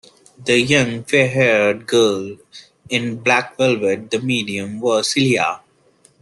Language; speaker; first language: English; non-native, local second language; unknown